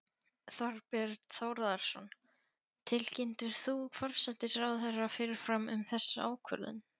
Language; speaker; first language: Icelandic; non-native, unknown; Polish